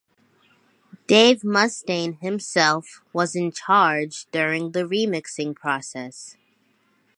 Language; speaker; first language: English; native; English